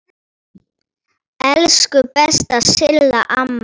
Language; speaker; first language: Icelandic; non-native, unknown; Polish